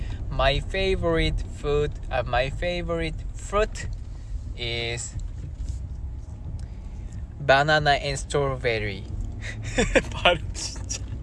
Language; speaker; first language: English; non-native, learner; Korean